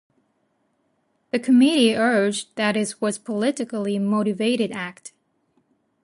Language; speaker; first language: English; non-native, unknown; Japanese